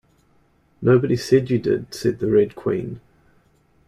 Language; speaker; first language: English; native; English